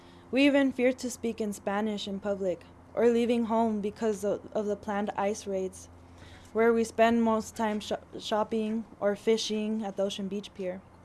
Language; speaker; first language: English; early bilingual, other home language; Spanish